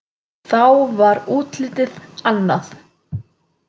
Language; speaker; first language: Icelandic; native; Icelandic